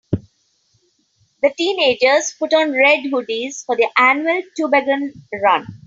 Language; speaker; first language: English; non-native, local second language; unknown